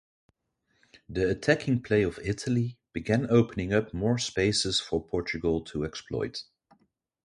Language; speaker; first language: English; non-native, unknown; Dutch